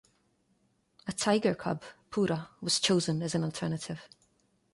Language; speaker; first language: English; non-native, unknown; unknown